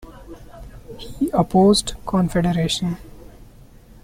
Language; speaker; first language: English; non-native, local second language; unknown